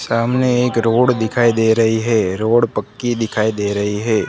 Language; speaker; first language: Hindi; non-native, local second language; Gujarati